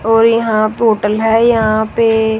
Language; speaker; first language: Hindi; native; Hindi